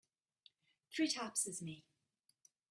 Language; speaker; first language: English; native; English